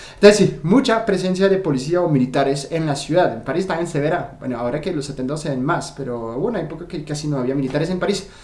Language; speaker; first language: Spanish; non-native, fluent; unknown